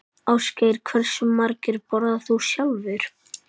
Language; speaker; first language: Icelandic; native; Icelandic